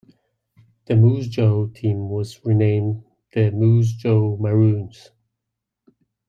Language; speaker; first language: English; native; English